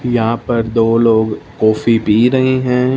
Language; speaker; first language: Hindi; non-native, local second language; Punjabi